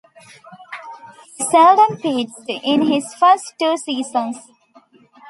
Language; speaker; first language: English; non-native, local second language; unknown